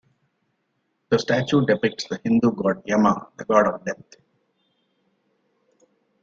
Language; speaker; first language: English; non-native, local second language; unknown